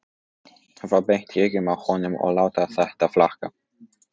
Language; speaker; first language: Icelandic; non-native, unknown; Polish